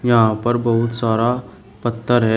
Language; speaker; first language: Hindi; native; Hindi